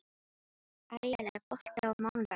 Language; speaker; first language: Icelandic; non-native, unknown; Filipino